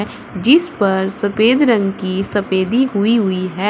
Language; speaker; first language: Hindi; native; Hindi